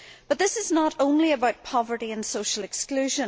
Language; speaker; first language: English; native; English